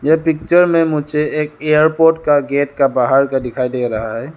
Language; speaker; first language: Hindi; non-native, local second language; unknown